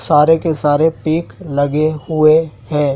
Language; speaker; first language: Hindi; native; Hindi